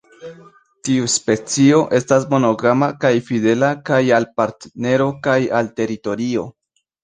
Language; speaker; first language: Esperanto; non-native, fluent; Spanish